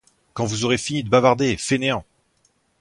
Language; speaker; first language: French; native; French